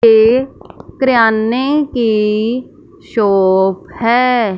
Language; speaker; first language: Hindi; non-native, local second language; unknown